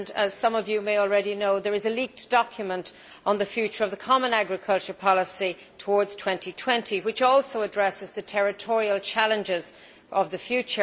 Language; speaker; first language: English; native; English